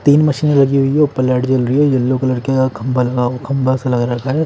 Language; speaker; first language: Hindi; native; Hindi